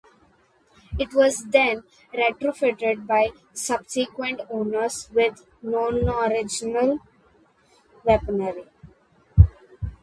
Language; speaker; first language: English; non-native, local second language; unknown